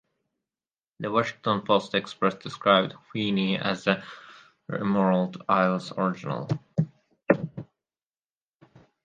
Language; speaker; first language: English; native; English